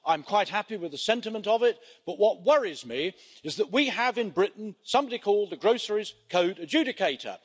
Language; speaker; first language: English; native; English